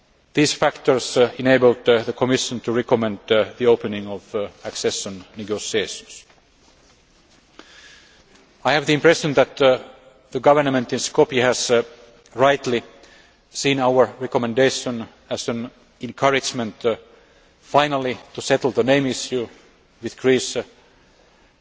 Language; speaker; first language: English; non-native, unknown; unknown